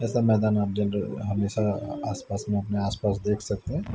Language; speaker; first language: Hindi; native; Hindi